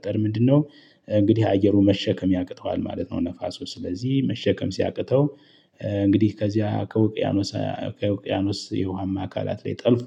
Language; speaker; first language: Amharic; native; Amharic